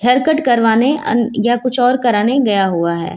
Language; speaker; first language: Hindi; native; Hindi